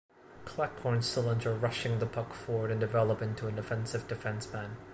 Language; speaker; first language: English; non-native, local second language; Cantonese